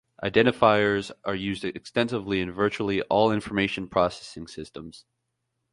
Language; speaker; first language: English; native; English